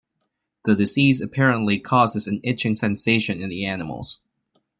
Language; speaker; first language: English; non-native, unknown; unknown